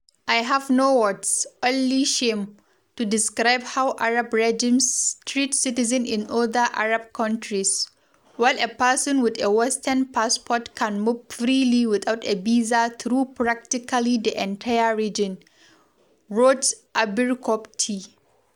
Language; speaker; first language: English; non-native, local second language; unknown